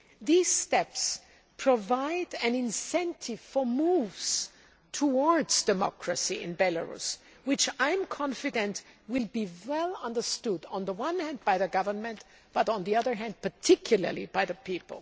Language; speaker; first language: English; non-native, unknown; German